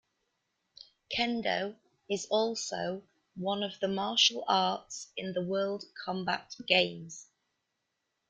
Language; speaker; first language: English; native; English